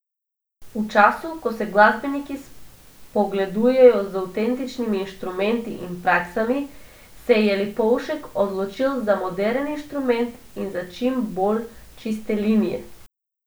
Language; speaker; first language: Slovenian; non-native, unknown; Macedonian